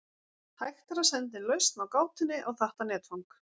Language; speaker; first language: Icelandic; native; Icelandic